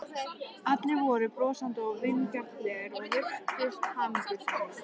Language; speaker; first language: Icelandic; native; Icelandic